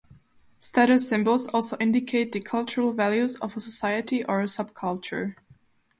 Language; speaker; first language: English; non-native, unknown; Slovak